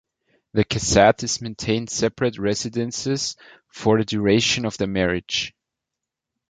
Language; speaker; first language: English; non-native, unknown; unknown